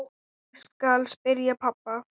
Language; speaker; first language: Icelandic; non-native, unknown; Thai